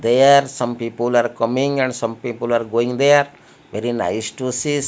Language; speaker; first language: English; non-native, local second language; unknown